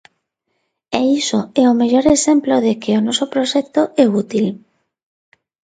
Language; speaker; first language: Galician; non-native, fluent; Spanish